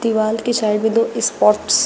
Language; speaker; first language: Hindi; native; Hindi